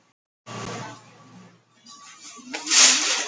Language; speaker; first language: Icelandic; non-native, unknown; Russian